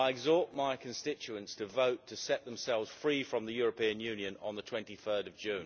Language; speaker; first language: English; native; English